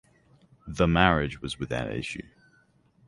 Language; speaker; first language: English; native; English